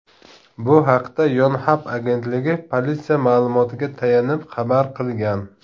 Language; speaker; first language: Uzbek; non-native, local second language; Tajik